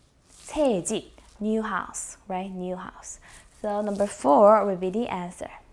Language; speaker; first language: English; non-native, fluent; Korean